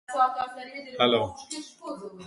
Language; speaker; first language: English; non-native, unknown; Central Kurdish